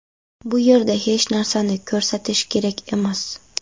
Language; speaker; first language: Uzbek; non-native, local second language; Kara-Kalpak